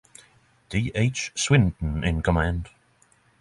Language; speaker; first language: English; non-native, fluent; Norwegian